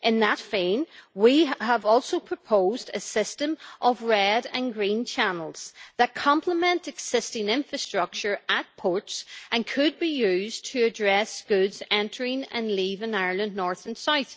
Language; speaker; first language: English; native; English